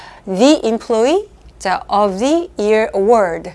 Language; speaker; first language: English; non-native, fluent; Korean